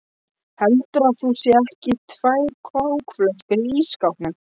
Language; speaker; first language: Icelandic; non-native, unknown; Polish